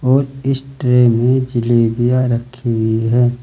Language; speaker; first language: Hindi; native; Hindi